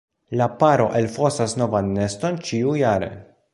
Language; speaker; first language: Esperanto; non-native, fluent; Polish